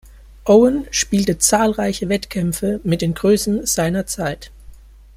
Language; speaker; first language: German; native; German